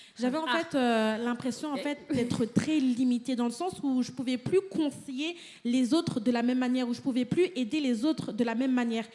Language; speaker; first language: French; native; French